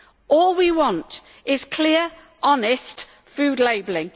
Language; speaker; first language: English; native; English